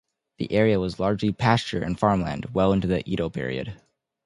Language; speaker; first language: English; native; English